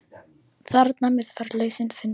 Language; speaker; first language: Icelandic; non-native, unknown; Polish